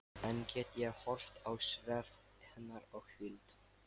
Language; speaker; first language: Icelandic; non-native, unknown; Lithuanian